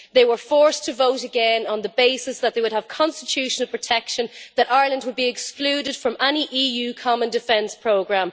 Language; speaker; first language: English; native; English